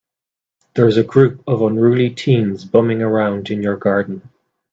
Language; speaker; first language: English; native; English